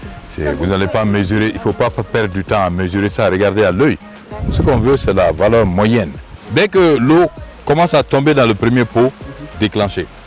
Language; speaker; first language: French; non-native, local second language; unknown